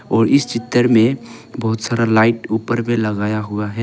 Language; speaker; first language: Hindi; non-native, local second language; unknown